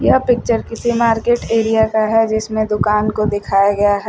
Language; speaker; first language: Hindi; native; Hindi